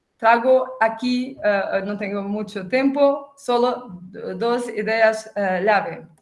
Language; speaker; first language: Spanish; non-native, related language; Portuguese